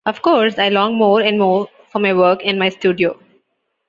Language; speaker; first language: English; non-native, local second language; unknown